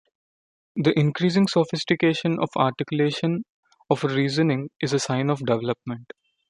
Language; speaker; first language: English; non-native, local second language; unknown